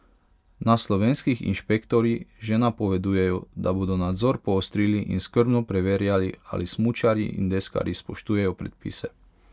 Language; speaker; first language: Slovenian; non-native, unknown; Hungarian